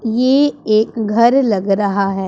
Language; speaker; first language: Hindi; non-native, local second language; Punjabi